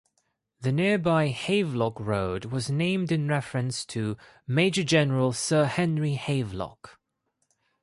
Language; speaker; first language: English; non-native, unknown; Greek